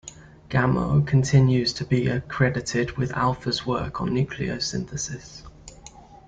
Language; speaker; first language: English; native; English